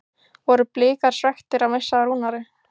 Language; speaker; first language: Icelandic; native; Icelandic